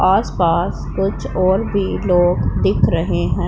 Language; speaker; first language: Hindi; non-native, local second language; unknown